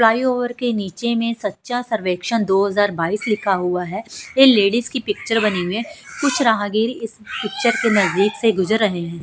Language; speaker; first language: Hindi; non-native, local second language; Punjabi